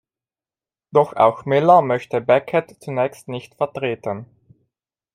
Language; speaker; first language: German; non-native, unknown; Italian